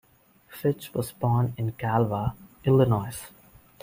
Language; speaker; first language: English; non-native, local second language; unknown